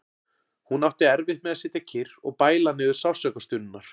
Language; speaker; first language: Icelandic; native; Icelandic